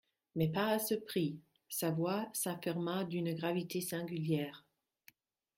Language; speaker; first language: French; non-native, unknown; German